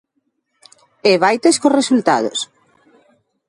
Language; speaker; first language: Galician; native; Galician